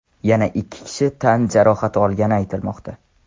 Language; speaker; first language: Uzbek; non-native, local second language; Tajik